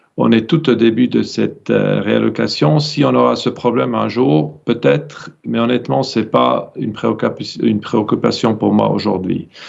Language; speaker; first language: French; non-native, fluent; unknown